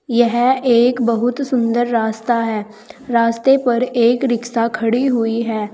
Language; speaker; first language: Hindi; native; Hindi